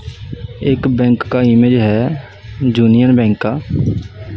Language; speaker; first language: Hindi; non-native, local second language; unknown